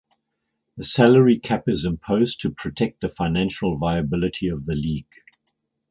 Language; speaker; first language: English; native; English